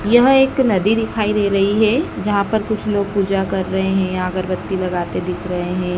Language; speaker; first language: Hindi; native; Hindi